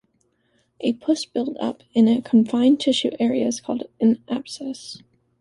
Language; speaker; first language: English; native; English